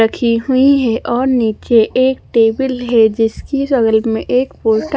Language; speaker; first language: Hindi; non-native, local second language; Punjabi